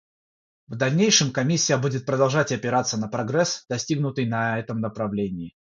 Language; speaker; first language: Russian; non-native, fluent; Georgian